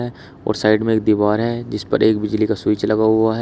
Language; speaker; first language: Hindi; native; Hindi